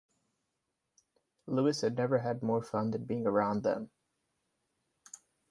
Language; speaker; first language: English; non-native, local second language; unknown